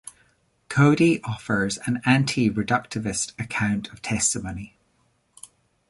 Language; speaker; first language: English; native; English